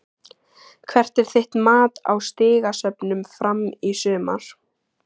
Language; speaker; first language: Icelandic; native; Icelandic